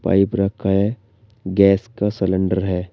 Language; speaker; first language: Hindi; native; Hindi